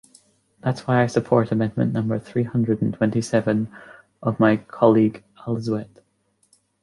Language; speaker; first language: English; native; English